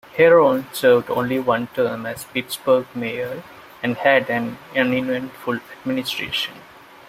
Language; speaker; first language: English; non-native, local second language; Malayalam